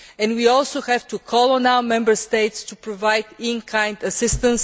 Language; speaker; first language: English; non-native, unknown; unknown